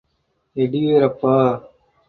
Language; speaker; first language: English; non-native, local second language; Tamil